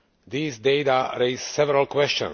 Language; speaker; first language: English; non-native, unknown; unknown